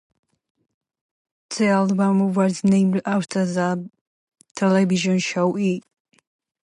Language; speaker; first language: English; non-native, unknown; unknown